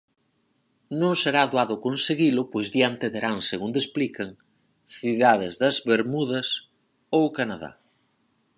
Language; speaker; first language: Galician; native; Galician